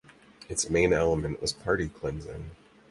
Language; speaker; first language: English; native; English